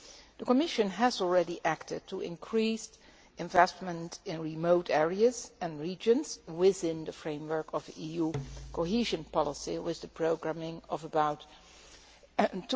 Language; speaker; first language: English; non-native, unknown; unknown